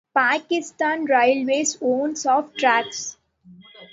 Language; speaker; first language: English; non-native, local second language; Tamil